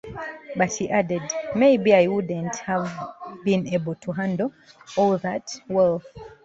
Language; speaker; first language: English; non-native, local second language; Ganda